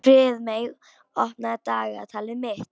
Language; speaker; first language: Icelandic; non-native, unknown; Polish